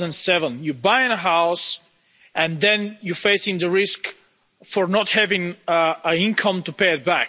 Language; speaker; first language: English; non-native, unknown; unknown